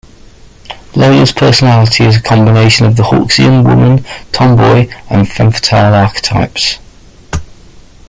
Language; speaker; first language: English; native; English